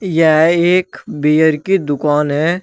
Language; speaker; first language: Hindi; native; Hindi